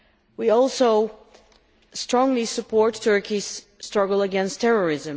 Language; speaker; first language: English; non-native, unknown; Dutch